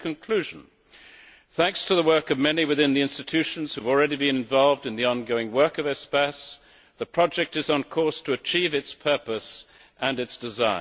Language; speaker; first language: English; native; English